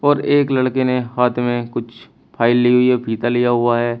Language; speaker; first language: Hindi; native; Hindi